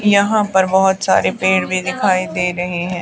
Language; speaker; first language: Hindi; native; Hindi